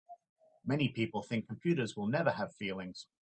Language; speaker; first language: English; native; English